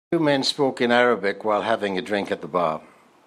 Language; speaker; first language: English; native; English